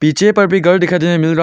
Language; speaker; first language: Hindi; non-native, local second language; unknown